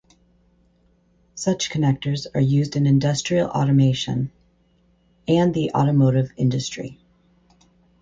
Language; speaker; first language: English; native; English